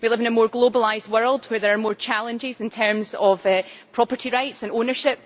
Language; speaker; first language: English; native; English